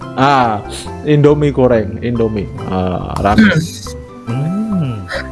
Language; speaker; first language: Korean; non-native, learner; Indonesian